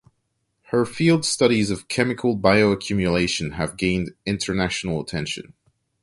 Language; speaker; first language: English; non-native, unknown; French